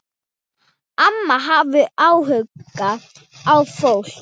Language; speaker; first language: Icelandic; non-native, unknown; Thai